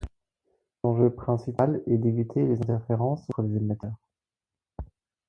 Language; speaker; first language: French; non-native, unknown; German